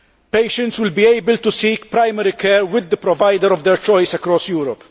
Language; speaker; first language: English; non-native, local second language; Maltese